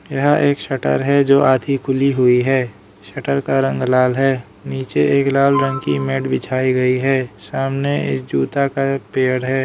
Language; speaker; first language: Hindi; non-native, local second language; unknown